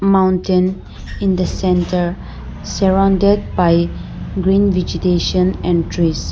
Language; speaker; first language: English; non-native, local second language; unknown